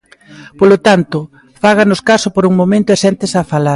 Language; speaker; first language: Galician; native; Galician